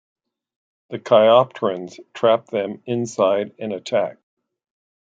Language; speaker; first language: English; native; English